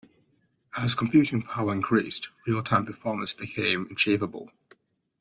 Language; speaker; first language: English; native; English